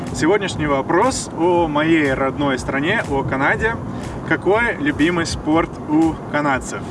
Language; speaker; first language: Russian; non-native, fluent; English